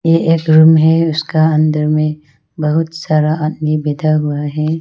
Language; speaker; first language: Hindi; non-native, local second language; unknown